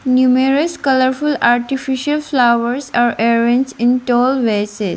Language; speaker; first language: English; non-native, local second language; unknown